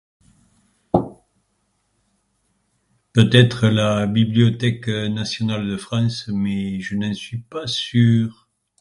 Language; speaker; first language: French; native; French